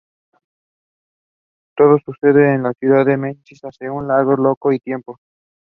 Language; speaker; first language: English; non-native, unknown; Spanish